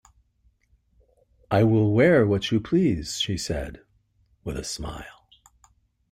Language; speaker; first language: English; native; English